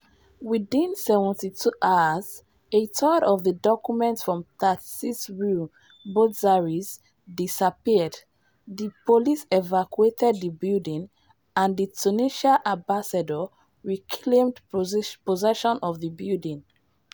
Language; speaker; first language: English; non-native, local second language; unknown